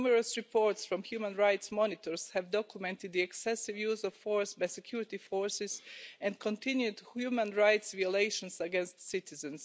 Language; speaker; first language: English; non-native, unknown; Croatian